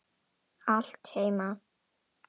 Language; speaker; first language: Icelandic; non-native, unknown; Indonesian